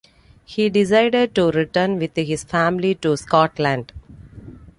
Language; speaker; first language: English; non-native, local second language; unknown